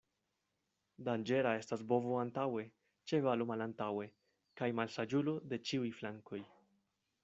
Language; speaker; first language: Esperanto; non-native, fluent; Spanish